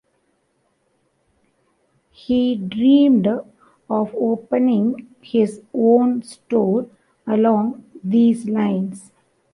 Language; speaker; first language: English; non-native, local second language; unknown